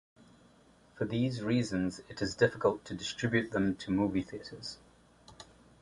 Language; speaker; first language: English; native; English